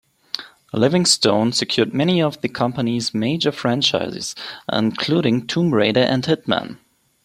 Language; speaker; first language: English; non-native, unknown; German